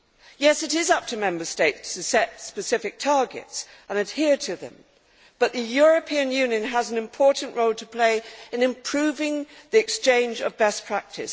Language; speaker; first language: English; native; English